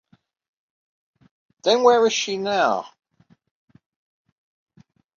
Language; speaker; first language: English; native; English